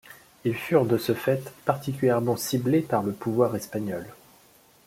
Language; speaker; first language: French; native; French